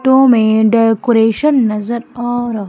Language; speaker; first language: Hindi; native; Hindi